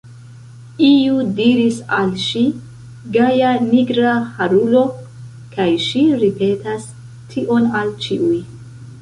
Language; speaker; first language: Esperanto; non-native, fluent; Central Kurdish